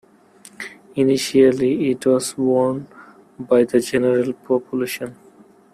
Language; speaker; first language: English; non-native, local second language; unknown